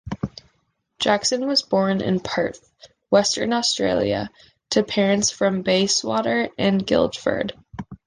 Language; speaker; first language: English; native; English